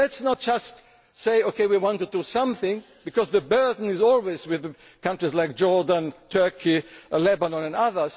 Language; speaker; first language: English; non-native, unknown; German